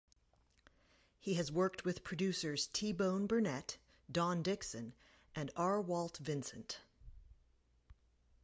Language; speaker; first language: English; native; English